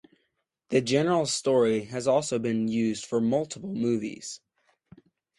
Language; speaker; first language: English; native; English